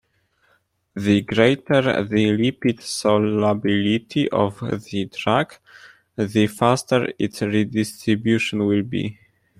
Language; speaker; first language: English; non-native, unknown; Polish